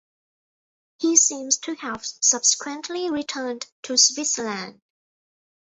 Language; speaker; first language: English; non-native, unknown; Thai